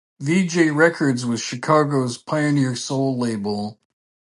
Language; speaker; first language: English; native; English